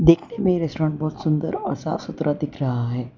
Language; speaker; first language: Hindi; non-native, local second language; Gujarati